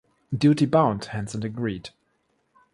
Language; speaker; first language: English; non-native, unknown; German